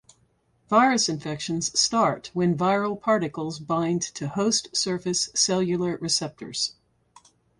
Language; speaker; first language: English; native; English